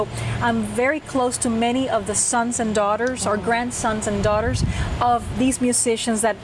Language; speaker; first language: English; non-native, local second language; Spanish